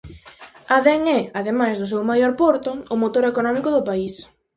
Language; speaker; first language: Galician; native; Galician